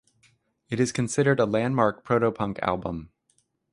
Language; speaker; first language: English; native; English